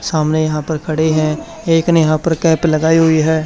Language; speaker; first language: Hindi; native; Hindi